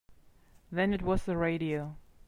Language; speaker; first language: English; non-native, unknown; German